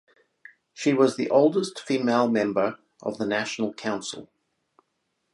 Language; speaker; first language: English; native; English